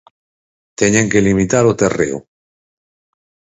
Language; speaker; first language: Galician; native; Galician